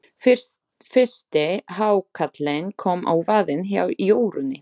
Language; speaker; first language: Icelandic; non-native, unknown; Slovak